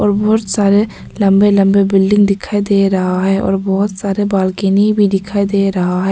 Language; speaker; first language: Hindi; non-native, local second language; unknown